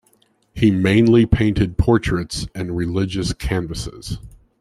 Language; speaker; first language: English; native; English